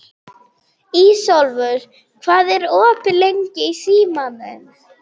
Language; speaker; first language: Icelandic; non-native, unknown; German